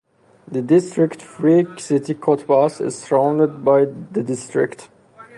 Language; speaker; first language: English; non-native, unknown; Persian